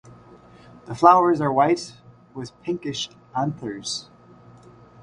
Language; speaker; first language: English; native; English